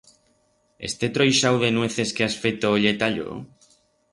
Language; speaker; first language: Aragonese; non-native, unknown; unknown